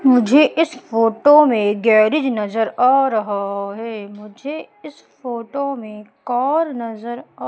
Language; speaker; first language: Hindi; native; Hindi